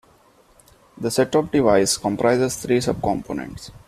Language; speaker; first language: English; non-native, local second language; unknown